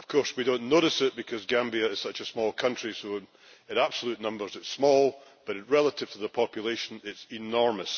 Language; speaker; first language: English; native; English